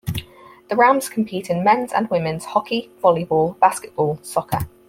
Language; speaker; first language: English; native; English